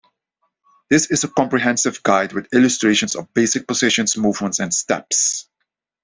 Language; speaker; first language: English; non-native, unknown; Dutch